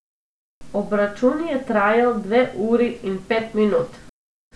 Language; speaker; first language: Slovenian; non-native, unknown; Macedonian